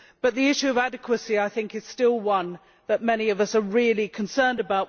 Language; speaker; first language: English; native; English